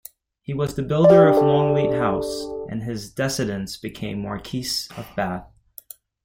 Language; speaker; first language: English; native; English